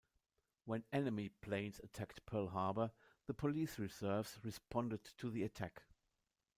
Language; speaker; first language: English; non-native, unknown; German